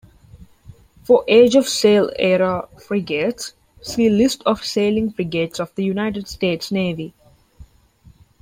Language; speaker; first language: English; non-native, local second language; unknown